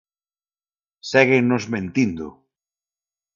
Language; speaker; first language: Galician; non-native, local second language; Spanish